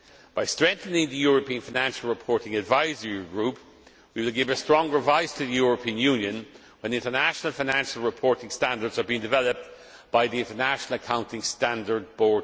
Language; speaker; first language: English; non-native, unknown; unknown